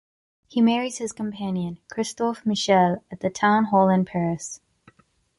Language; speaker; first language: English; native; English